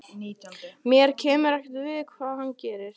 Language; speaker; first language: Icelandic; non-native, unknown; Italian